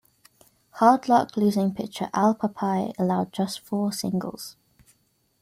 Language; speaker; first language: English; native; English